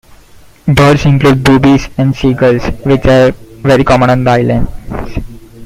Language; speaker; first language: English; non-native, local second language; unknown